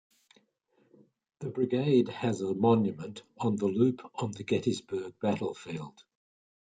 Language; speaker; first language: English; native; English